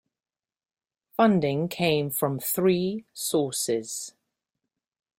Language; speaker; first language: English; native; English